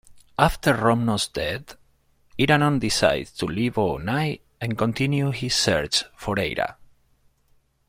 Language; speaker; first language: English; non-native, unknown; Spanish